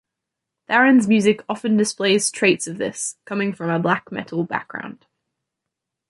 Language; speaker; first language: English; native; English